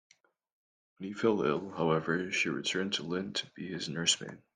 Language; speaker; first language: English; native; English